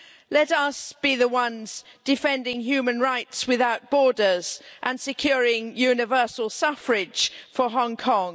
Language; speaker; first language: English; native; English